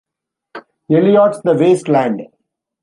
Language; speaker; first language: English; non-native, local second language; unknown